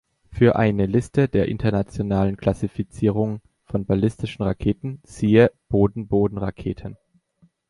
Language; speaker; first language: German; native; German